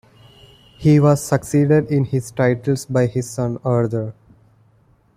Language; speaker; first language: English; non-native, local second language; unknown